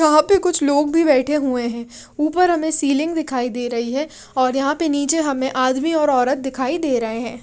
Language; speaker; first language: Hindi; native; Hindi